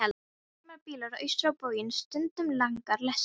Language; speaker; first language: Icelandic; non-native, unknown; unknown